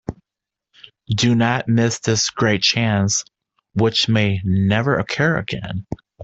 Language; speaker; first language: English; native; English